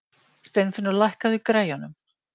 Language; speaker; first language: Icelandic; native; Icelandic